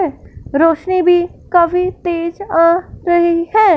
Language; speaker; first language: Hindi; non-native, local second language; Punjabi